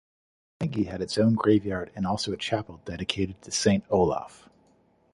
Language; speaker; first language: English; native; English